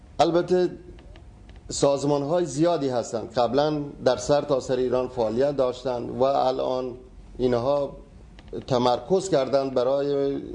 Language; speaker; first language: Persian; non-native, local second language; Baluchi